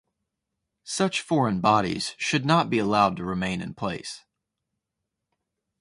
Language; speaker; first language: English; native; English